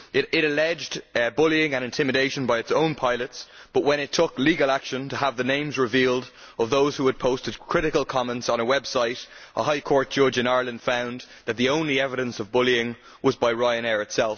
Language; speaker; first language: English; native; English